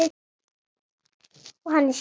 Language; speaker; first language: Icelandic; native; Icelandic